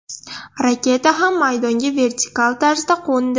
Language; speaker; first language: Uzbek; non-native, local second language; Russian